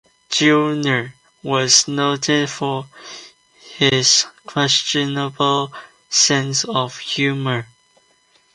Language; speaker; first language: English; non-native, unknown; Chinese